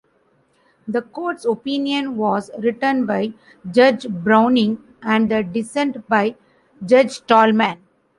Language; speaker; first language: English; non-native, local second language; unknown